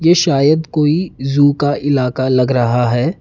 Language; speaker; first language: Hindi; non-native, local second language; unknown